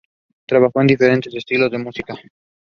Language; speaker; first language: English; non-native, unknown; Spanish